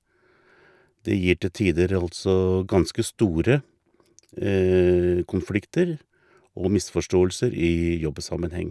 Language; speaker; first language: Norwegian; native; Norwegian